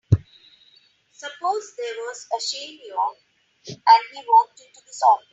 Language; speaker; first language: English; non-native, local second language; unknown